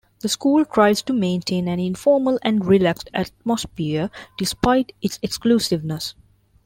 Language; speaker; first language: English; non-native, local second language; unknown